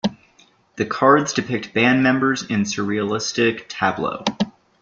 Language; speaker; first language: English; native; English